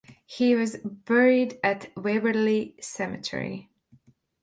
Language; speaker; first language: English; non-native, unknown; Latvian